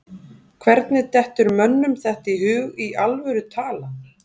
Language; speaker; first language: Icelandic; native; Icelandic